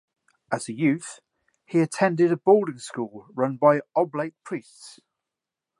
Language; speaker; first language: English; native; English